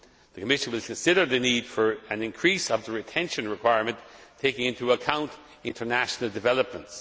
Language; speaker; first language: English; non-native, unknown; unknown